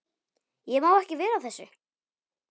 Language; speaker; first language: Icelandic; non-native, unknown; Polish